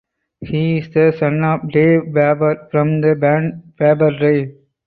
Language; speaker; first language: English; non-native, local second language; Tamil